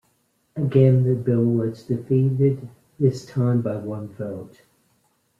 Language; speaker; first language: English; native; English